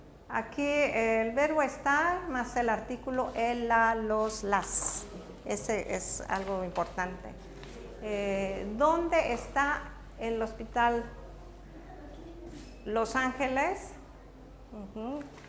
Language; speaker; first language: Spanish; native; Spanish